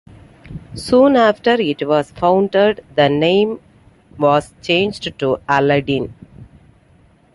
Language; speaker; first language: English; non-native, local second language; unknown